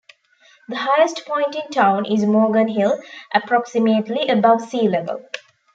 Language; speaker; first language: English; non-native, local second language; Tamil